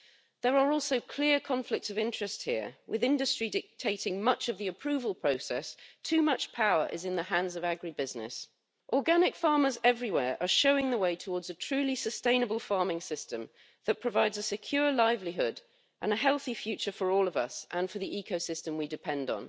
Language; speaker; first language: English; native; English